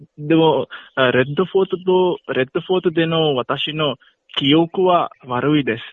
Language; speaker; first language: Japanese; non-native, learner; Hindi